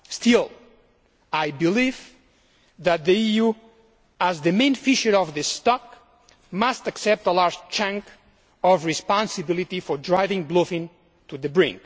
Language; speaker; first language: English; non-native, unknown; Spanish